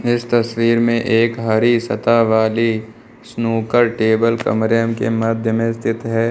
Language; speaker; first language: Hindi; native; Hindi